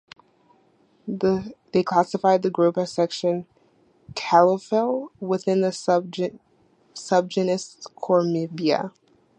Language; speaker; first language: English; native; English